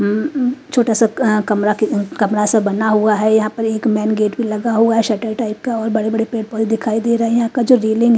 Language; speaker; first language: Hindi; native; Hindi